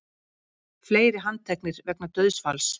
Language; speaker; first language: Icelandic; native; Icelandic